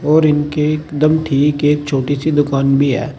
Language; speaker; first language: Hindi; native; Hindi